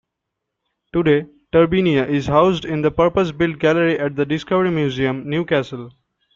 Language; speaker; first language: English; non-native, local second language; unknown